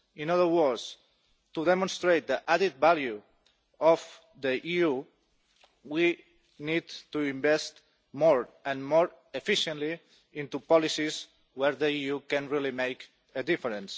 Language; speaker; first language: English; non-native, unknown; Catalan